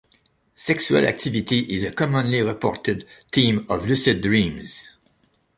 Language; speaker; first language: English; non-native, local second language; French